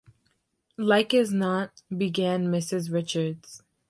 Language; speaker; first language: English; native; English